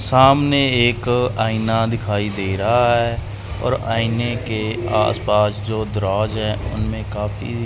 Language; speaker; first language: Hindi; non-native, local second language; Punjabi